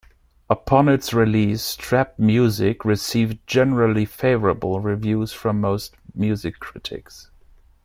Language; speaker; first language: English; non-native, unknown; German